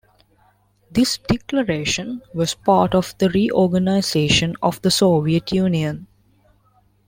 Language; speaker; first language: English; non-native, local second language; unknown